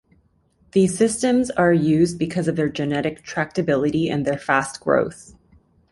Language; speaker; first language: English; native; English